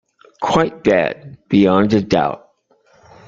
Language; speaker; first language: English; native; English